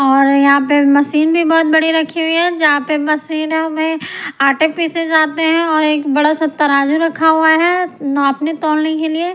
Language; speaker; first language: Hindi; non-native, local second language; Punjabi